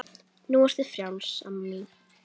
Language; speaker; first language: Icelandic; native; Icelandic